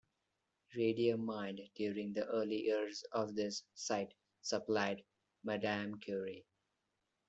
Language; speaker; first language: English; non-native, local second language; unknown